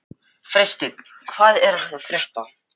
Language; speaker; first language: Icelandic; non-native, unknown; Filipino